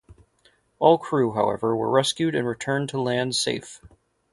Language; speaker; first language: English; native; English